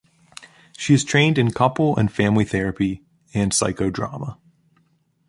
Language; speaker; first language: English; native; English